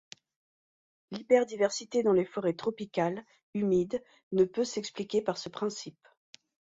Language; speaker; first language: French; native; French